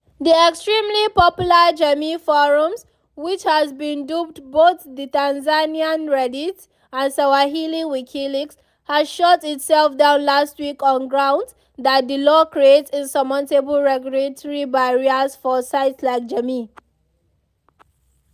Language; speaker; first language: English; non-native, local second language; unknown